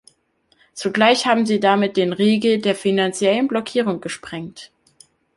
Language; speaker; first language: German; native; German